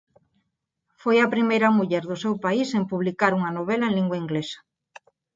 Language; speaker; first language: Galician; non-native, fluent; Spanish